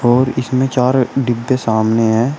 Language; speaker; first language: Hindi; native; Hindi